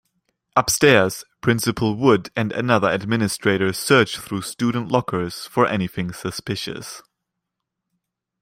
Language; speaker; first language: English; non-native, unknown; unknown